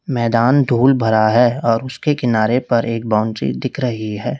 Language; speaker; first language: Hindi; native; Hindi